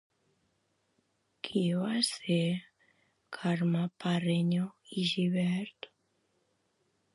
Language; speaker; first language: Catalan; native; Catalan